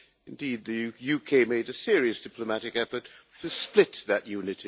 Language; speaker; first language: English; non-native, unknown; Hungarian